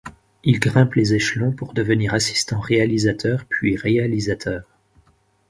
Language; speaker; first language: French; native; French